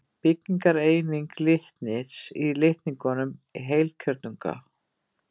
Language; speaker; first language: Icelandic; native; Icelandic